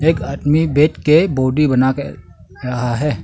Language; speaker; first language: Hindi; non-native, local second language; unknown